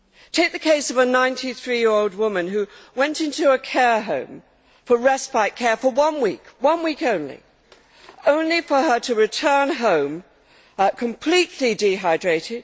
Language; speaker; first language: English; native; English